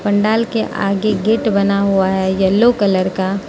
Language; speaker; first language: Hindi; non-native, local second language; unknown